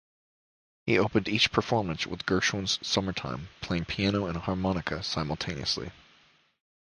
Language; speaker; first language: English; native; English